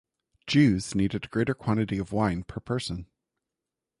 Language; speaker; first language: English; native; English